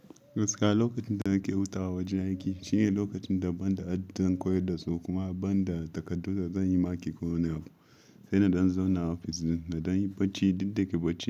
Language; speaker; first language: Hausa; non-native, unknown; Yoruba